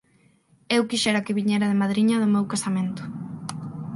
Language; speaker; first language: Galician; non-native, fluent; Spanish